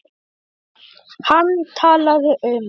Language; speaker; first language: Icelandic; non-native, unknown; Polish